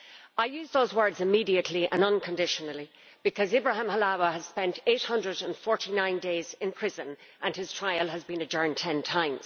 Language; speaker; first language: English; native; English